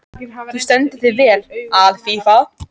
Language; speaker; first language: Icelandic; native; Icelandic